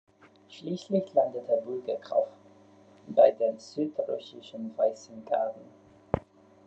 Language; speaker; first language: German; non-native, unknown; English